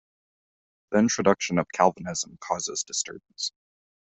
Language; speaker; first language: English; native; English